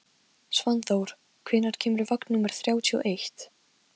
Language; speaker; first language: Icelandic; non-native, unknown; Polish